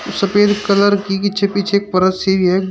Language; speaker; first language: Hindi; native; Hindi